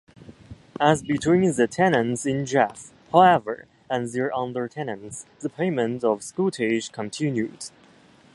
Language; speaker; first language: English; non-native, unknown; Chinese